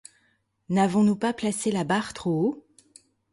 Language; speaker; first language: French; native; French